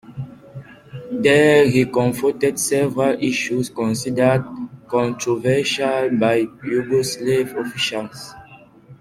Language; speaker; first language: English; non-native, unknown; French